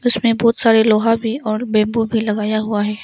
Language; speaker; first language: Hindi; non-native, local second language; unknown